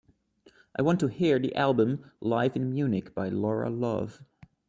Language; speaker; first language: English; native; English